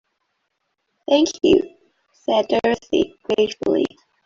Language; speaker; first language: English; non-native, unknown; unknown